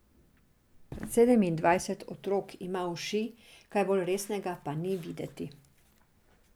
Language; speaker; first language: Slovenian; non-native, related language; Serbian